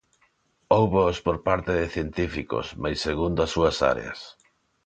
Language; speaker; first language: Galician; non-native, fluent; Spanish